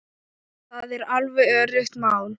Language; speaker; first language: Icelandic; non-native, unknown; Thai